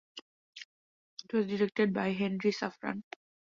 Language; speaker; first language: English; non-native, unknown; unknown